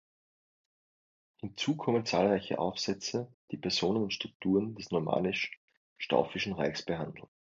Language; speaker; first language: German; native; German